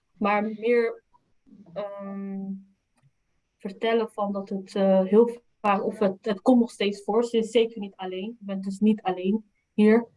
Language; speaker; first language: Dutch; early bilingual, other home language; Somali